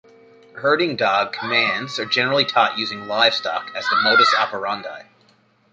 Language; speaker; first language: English; native; English